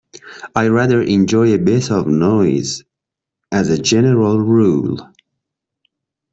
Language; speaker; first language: English; non-native, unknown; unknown